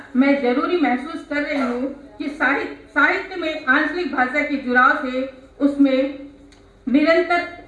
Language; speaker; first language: Hindi; non-native, local second language; Odia